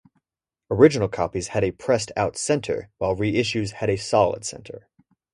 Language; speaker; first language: English; native; English